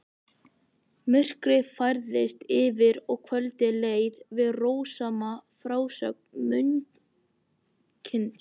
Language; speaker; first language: Icelandic; native; Icelandic